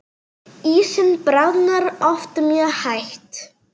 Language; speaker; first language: Icelandic; non-native, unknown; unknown